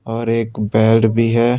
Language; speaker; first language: Hindi; non-native, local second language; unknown